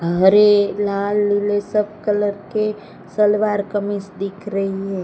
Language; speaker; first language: Hindi; non-native, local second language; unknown